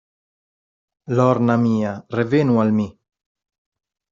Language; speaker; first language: Esperanto; non-native, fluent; Italian